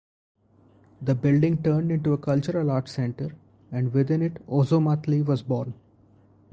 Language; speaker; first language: English; non-native, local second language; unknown